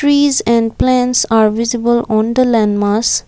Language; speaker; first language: English; non-native, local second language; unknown